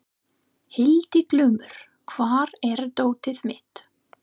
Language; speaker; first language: Icelandic; non-native, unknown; English